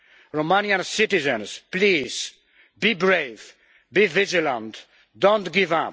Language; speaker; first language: English; non-native, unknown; Polish